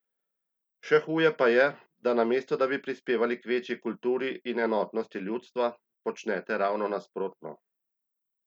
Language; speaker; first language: Slovenian; native; Slovenian